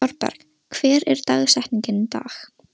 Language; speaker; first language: Icelandic; non-native, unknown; Russian